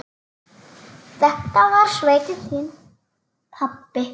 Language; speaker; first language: Icelandic; native; Icelandic